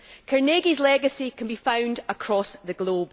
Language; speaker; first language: English; native; English